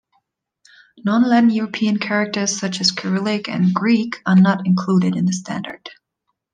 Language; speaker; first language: English; non-native, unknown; German